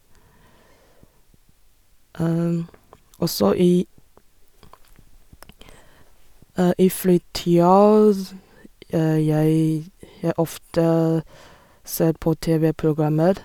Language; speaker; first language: Norwegian; non-native, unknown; Chinese